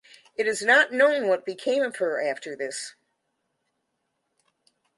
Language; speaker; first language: English; native; English